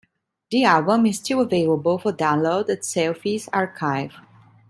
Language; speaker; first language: English; non-native, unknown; Italian